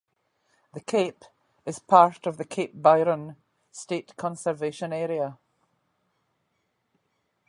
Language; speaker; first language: English; native; English